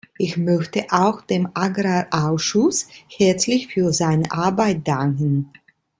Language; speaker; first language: German; non-native, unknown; Italian